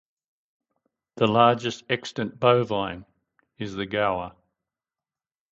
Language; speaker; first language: English; native; English